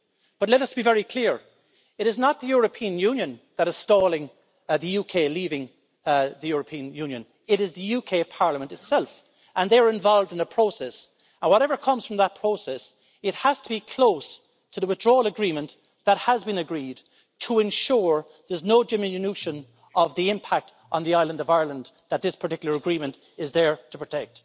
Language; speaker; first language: English; native; English